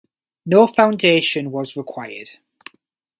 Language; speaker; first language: English; native; English